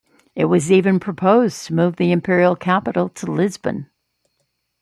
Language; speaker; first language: English; native; English